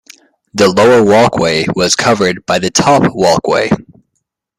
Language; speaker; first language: English; native; English